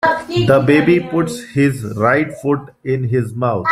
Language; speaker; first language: English; non-native, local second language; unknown